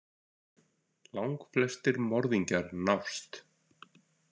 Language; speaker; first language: Icelandic; native; Icelandic